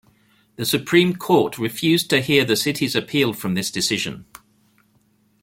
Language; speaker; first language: English; native; English